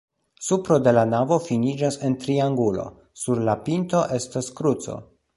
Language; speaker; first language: Esperanto; non-native, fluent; Polish